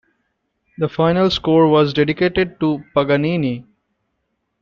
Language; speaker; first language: English; non-native, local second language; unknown